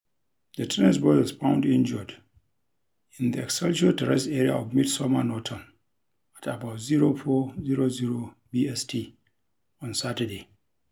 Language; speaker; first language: English; non-native, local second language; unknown